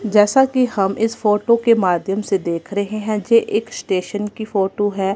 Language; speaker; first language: Hindi; non-native, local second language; Punjabi